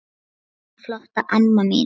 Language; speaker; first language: Icelandic; non-native, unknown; Lithuanian